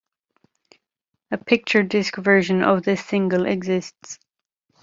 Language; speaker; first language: English; native; English